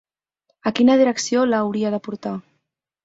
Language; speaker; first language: Catalan; native; Catalan